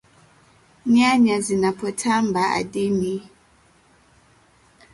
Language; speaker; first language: English; native; English